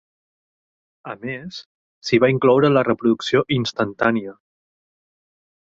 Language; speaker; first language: Catalan; native; Catalan